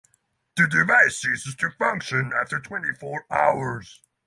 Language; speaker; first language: English; non-native, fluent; Norwegian